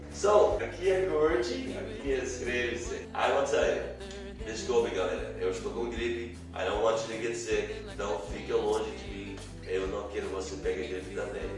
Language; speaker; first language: Portuguese; non-native, fluent; English